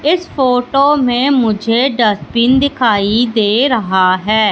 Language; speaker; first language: Hindi; native; Hindi